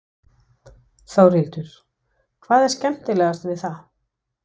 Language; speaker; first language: Icelandic; non-native, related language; Danish